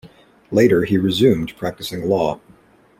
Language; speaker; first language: English; native; English